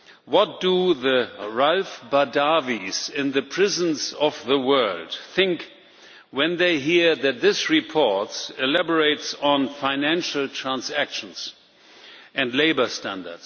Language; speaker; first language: English; non-native, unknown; German